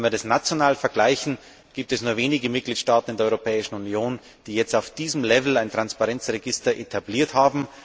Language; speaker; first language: German; native; German